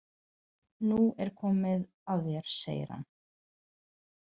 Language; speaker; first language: Icelandic; non-native, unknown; Portuguese